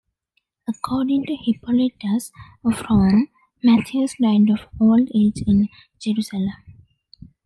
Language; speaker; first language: English; non-native, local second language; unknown